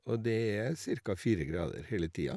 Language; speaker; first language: Norwegian; native; Norwegian